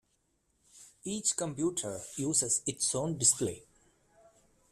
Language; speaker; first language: English; non-native, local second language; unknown